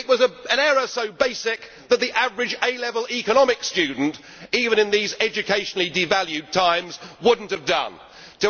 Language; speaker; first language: English; native; English